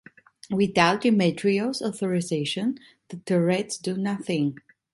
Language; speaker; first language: English; non-native, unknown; Italian